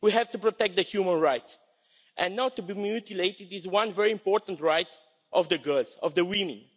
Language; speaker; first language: English; non-native, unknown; Romanian